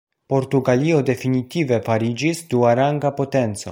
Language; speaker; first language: Esperanto; non-native, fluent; Polish